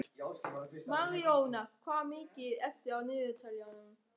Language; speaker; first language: Icelandic; non-native, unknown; German